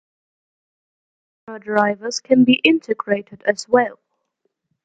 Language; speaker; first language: English; non-native, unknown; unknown